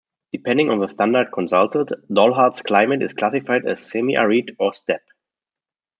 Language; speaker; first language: English; non-native, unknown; German